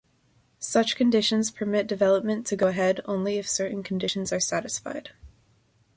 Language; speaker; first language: English; native; English